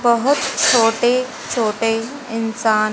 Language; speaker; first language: Hindi; native; Hindi